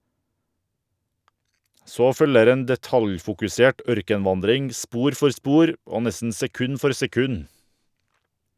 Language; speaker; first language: Norwegian; native; Norwegian